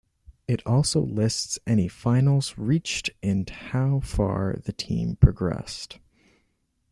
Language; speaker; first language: English; native; English